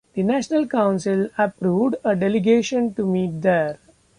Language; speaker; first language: English; non-native, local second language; Marathi